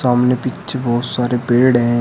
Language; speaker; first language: Hindi; native; Hindi